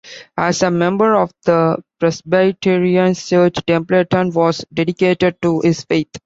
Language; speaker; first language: English; non-native, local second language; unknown